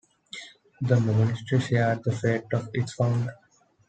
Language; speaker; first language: English; non-native, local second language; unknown